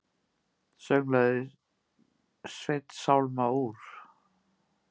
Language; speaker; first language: Icelandic; native; Icelandic